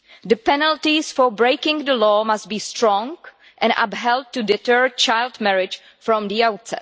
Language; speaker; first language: English; non-native, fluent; Czech